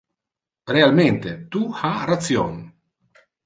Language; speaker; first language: Interlingua; non-native, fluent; Italian